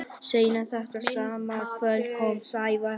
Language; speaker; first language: Icelandic; non-native, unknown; Vietnamese